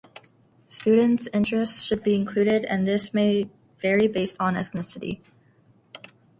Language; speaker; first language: English; native; English